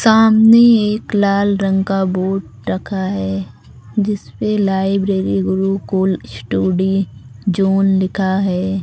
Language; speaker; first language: Hindi; native; Hindi